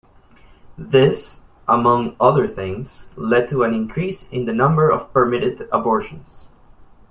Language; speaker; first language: English; non-native, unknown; Spanish